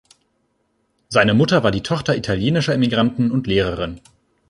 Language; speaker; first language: German; native; German